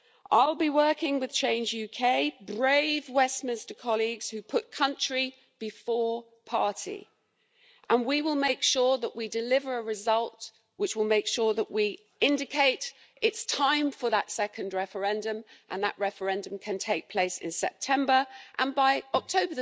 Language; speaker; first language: English; native; English